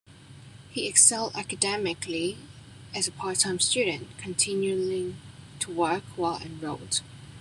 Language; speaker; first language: English; non-native, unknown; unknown